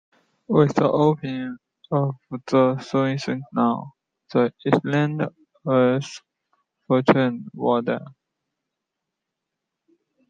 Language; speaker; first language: English; non-native, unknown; Chinese